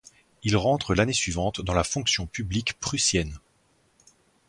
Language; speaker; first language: French; native; French